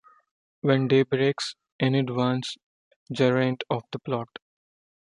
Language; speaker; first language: English; non-native, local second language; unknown